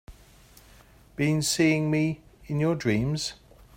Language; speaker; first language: English; native; English